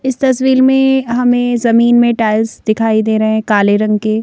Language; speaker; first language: Hindi; native; Hindi